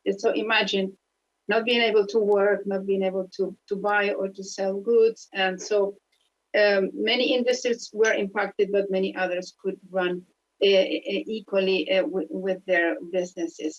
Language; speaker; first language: English; non-native, fluent; Spanish